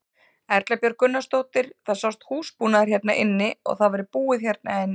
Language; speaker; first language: Icelandic; native; Icelandic